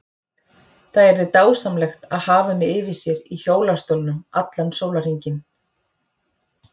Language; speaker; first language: Icelandic; native; Icelandic